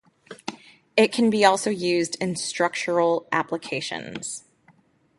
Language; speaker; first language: English; native; English